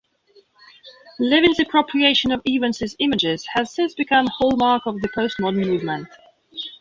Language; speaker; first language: English; non-native, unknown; Belarusian